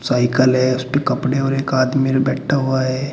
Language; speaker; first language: Hindi; native; Hindi